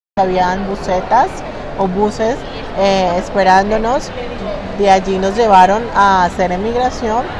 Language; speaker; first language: Spanish; native; Spanish